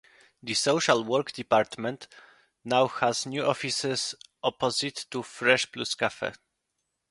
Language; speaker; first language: English; non-native, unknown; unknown